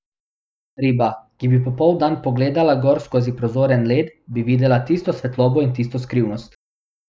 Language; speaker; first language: Slovenian; non-native, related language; Bosnian